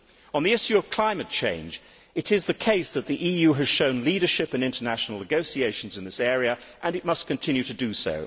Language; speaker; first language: English; native; English